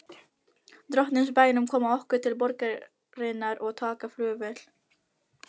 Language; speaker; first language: Icelandic; non-native, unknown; Filipino